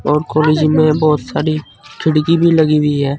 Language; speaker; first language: Hindi; native; Hindi